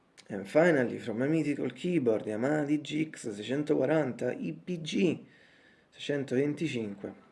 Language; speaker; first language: English; non-native, learner; Italian